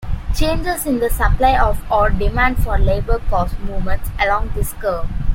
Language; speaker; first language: English; non-native, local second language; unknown